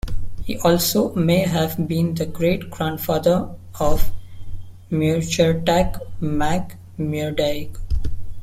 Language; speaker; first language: English; non-native, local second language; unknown